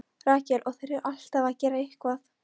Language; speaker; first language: Icelandic; non-native, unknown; Polish